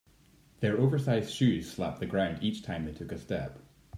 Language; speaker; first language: English; native; English